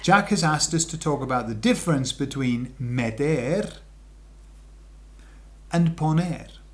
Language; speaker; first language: English; native; English